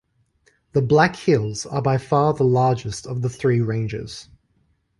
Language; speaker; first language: English; native; English